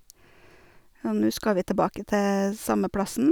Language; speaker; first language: Norwegian; native; Norwegian